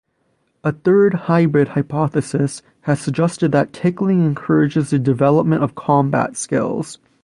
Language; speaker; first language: English; native; English